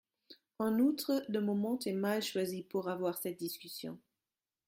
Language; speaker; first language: French; non-native, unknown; German